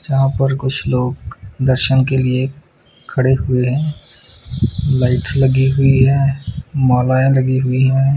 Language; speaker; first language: Hindi; non-native, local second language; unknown